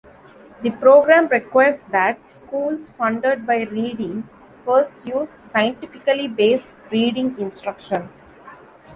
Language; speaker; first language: English; non-native, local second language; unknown